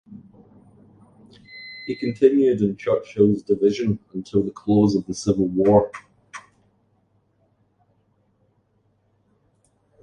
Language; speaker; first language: English; native; English